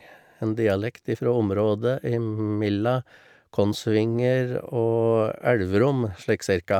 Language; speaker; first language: Norwegian; native; Norwegian